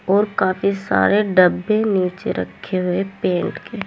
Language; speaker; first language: Hindi; native; Hindi